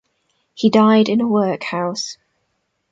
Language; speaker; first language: English; native; English